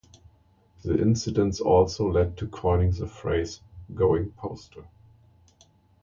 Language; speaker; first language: English; non-native, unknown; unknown